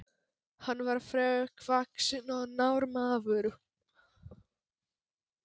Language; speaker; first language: Icelandic; non-native, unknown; Polish